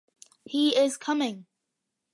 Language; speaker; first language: English; early bilingual, other home language; Malayalam